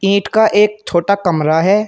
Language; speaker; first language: Hindi; native; Hindi